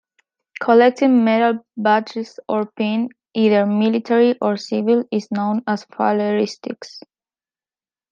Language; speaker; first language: English; non-native, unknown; Spanish